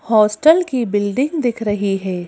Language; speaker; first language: Hindi; native; Hindi